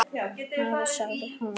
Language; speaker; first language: Icelandic; native; Icelandic